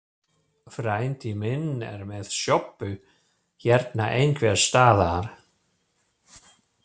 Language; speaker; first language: Icelandic; non-native, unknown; German